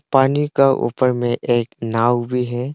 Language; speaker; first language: Hindi; non-native, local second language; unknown